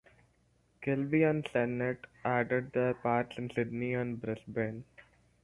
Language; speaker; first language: English; non-native, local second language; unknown